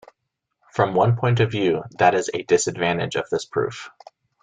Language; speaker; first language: English; native; English